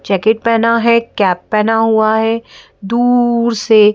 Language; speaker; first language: Hindi; native; Hindi